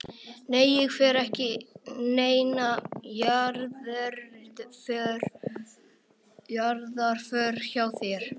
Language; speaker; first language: Icelandic; native; Icelandic